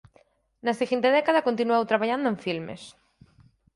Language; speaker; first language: Galician; native; Galician